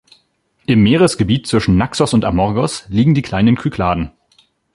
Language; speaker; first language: German; native; German